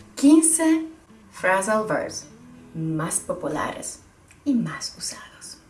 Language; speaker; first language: Spanish; native; Spanish